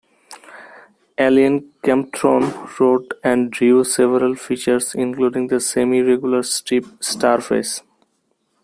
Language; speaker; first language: English; non-native, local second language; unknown